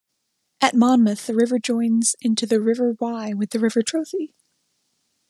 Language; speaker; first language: English; native; English